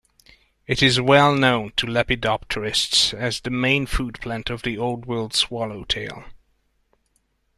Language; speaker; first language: English; non-native, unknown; Hungarian